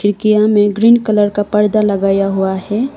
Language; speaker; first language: Hindi; non-native, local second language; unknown